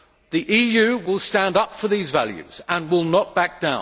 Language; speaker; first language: English; native; English